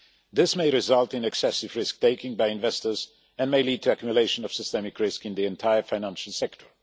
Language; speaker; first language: English; non-native, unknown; Polish